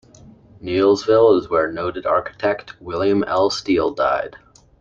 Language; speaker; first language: English; native; English